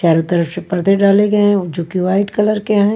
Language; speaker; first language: Hindi; non-native, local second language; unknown